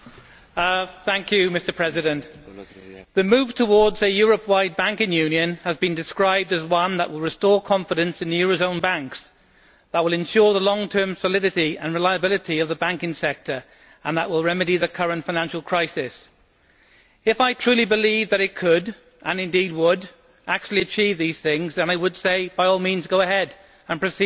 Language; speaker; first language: English; native; English